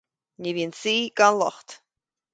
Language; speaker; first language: Irish; native; Irish